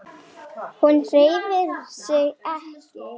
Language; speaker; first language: Icelandic; non-native, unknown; Lithuanian